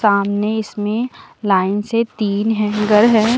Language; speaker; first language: Hindi; native; Hindi